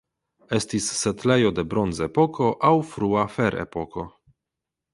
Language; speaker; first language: Esperanto; non-native, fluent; Polish